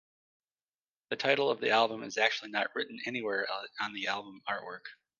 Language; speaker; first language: English; native; English